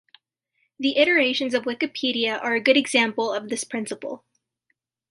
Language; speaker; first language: English; native; English